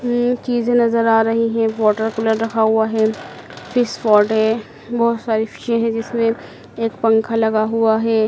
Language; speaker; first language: Hindi; native; Hindi